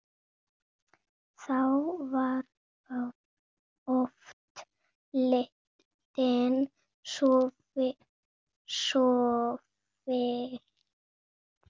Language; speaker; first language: Icelandic; non-native, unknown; Spanish